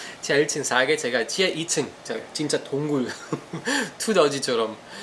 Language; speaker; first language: Korean; non-native, learner; Italian